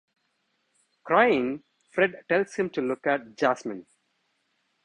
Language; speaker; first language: English; non-native, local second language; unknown